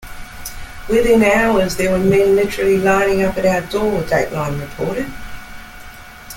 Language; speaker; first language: English; native; English